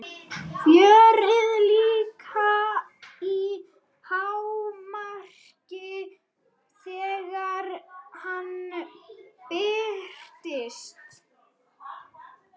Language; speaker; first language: Icelandic; non-native, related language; Swedish